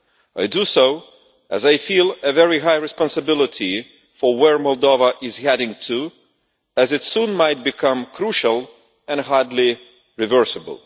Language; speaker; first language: English; non-native, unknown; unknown